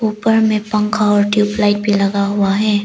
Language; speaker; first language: Hindi; non-native, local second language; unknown